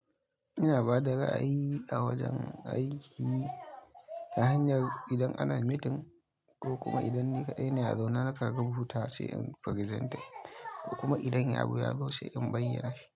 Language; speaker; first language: Hausa; native; Hausa